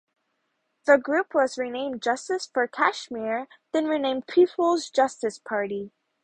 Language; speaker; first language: English; native; English